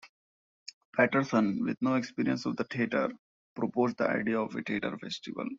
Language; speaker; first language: English; non-native, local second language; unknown